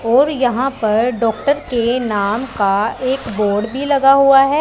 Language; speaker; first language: Hindi; non-native, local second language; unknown